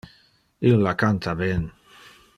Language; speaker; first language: Interlingua; non-native, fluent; Dutch